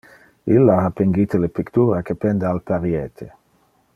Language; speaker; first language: Interlingua; non-native, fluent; Dutch